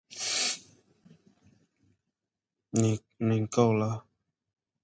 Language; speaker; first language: English; native; English